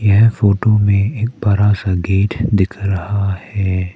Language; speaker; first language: Hindi; non-native, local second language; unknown